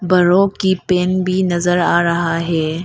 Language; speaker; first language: Hindi; non-native, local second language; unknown